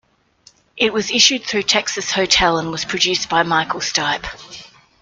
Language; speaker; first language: English; native; English